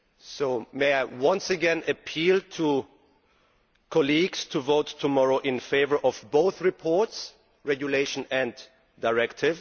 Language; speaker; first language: English; non-native, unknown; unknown